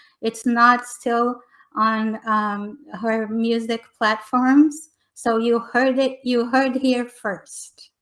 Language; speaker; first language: English; non-native, fluent; Portuguese